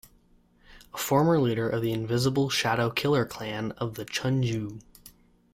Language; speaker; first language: English; native; English